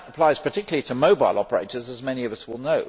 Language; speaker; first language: English; native; English